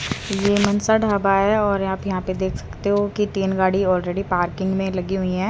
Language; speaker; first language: Hindi; native; Hindi